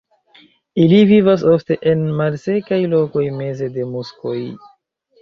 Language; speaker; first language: Esperanto; non-native, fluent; Chinese